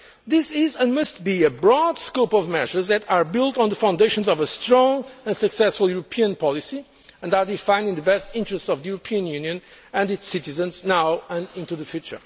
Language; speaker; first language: English; non-native, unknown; Portuguese